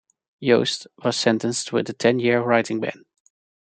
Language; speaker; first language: English; non-native, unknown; Dutch